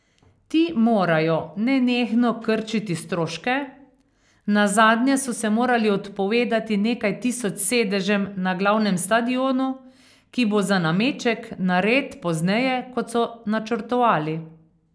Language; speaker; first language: Slovenian; native; Slovenian